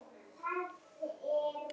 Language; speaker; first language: Icelandic; native; Icelandic